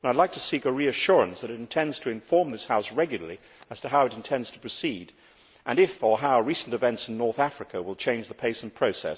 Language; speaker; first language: English; native; English